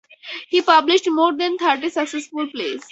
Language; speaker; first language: English; native; English